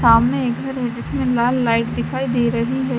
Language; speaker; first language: Hindi; native; Hindi